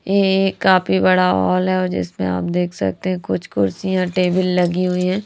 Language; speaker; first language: Hindi; native; Hindi